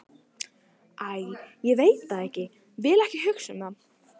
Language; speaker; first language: Icelandic; non-native, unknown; Italian